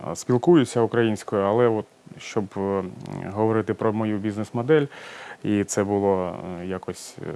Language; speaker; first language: Ukrainian; non-native, local second language; Russian